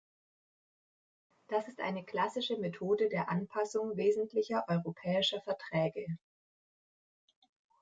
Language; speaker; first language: German; native; German